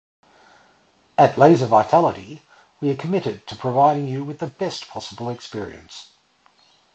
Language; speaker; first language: English; native; English